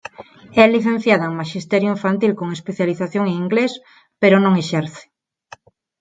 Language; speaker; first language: Galician; non-native, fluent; Spanish